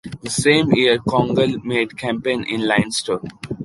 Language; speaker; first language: English; non-native, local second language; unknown